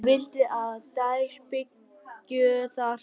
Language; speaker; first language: Icelandic; non-native, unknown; Vietnamese